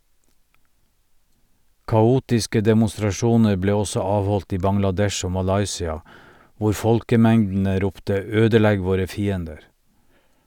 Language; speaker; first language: Norwegian; native; Norwegian